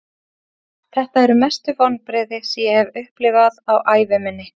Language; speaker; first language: Icelandic; native; Icelandic